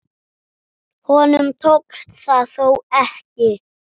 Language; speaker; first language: Icelandic; native; Icelandic